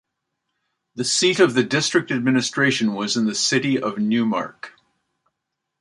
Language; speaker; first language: English; native; English